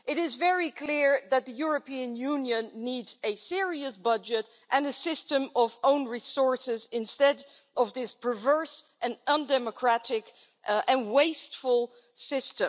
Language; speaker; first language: English; non-native, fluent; Dutch